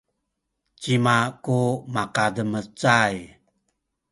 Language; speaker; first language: Sakizaya; native; Sakizaya